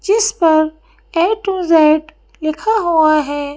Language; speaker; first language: Hindi; native; Hindi